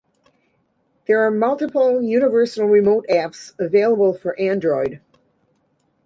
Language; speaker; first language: English; native; English